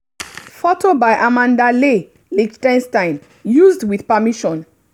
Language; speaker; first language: English; non-native, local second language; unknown